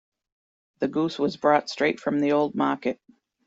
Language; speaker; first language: English; native; English